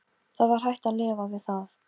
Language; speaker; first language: Icelandic; non-native, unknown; Polish